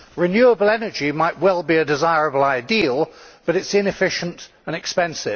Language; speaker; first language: English; native; English